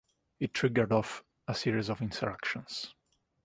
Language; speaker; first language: English; non-native, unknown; Italian